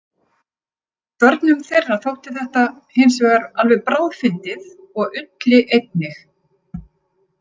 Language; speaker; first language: Icelandic; native; Icelandic